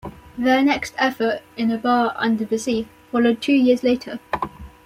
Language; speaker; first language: English; native; English